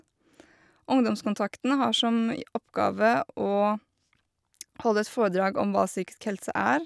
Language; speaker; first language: Norwegian; native; Norwegian